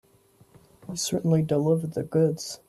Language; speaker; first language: English; native; English